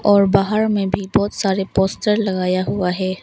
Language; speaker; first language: Hindi; non-native, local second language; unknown